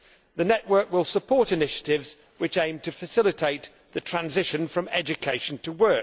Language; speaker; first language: English; native; English